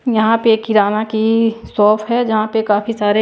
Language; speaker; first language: Hindi; non-native, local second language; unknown